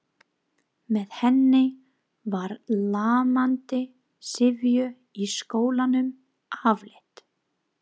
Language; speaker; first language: Icelandic; non-native, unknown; English